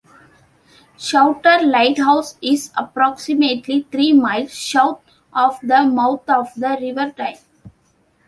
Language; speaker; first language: English; non-native, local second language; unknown